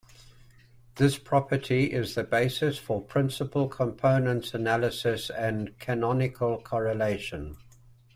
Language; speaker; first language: English; native; English